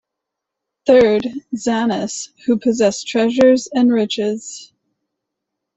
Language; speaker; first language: English; native; English